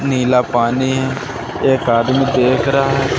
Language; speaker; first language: Hindi; native; Hindi